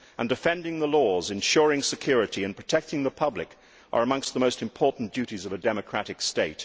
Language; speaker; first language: English; native; English